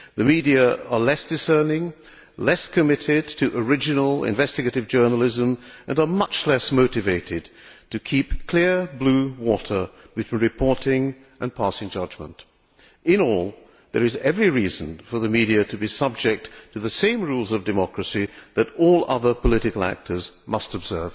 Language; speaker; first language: English; non-native, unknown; Hungarian